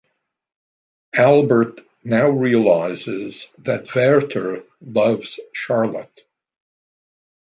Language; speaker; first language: English; native; English